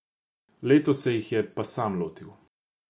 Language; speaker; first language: Slovenian; non-native, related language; Croatian